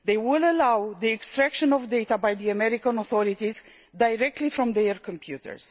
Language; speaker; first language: English; non-native, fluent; Romanian